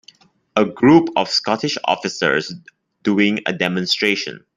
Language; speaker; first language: English; non-native, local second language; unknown